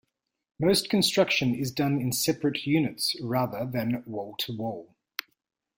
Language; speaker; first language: English; native; English